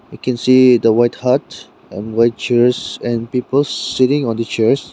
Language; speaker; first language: English; non-native, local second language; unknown